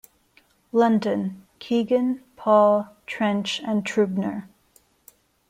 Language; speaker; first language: English; non-native, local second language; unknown